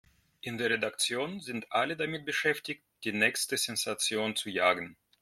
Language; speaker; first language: German; non-native, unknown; Russian